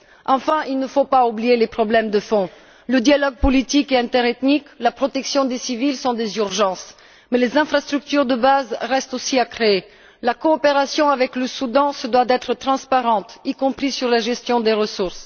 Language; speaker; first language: French; non-native, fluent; Bulgarian